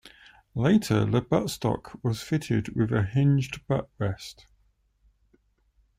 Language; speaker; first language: English; native; English